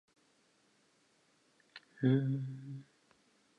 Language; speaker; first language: English; non-native, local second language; Southern Sotho